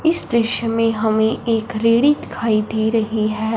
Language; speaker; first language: Hindi; non-native, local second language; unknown